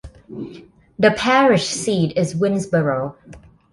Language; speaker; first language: English; non-native, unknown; Thai